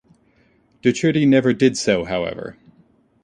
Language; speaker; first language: English; native; English